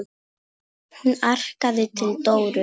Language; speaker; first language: Icelandic; non-native, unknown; Polish